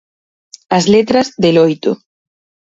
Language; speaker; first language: Galician; native; Galician